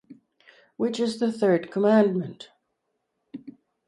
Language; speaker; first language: English; native; English